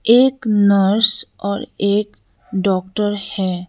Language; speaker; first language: Hindi; non-native, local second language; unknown